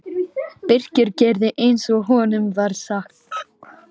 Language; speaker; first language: Icelandic; non-native, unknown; Lithuanian